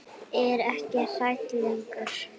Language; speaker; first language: Icelandic; native; Icelandic